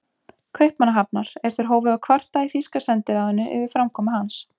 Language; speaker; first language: Icelandic; native; Icelandic